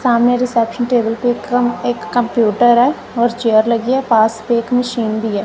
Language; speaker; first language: Hindi; non-native, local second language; Punjabi